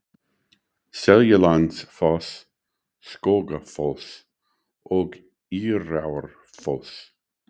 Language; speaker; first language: Icelandic; non-native, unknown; English